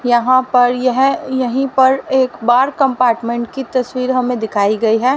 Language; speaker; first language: Hindi; native; Hindi